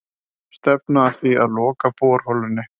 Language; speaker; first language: Icelandic; native; Icelandic